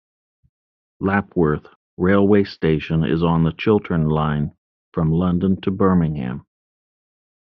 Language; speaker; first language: English; native; English